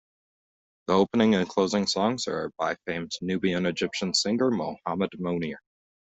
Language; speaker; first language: English; native; English